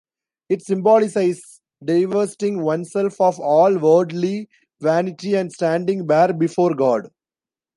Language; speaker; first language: English; non-native, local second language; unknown